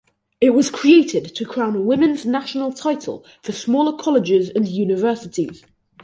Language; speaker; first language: English; native; English